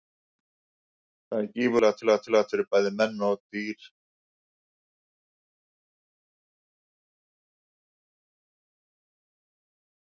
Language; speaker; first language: Icelandic; native; Icelandic